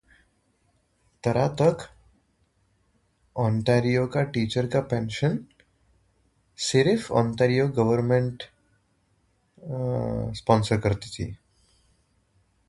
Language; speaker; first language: English; non-native, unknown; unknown